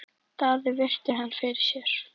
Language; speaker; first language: Icelandic; native; Icelandic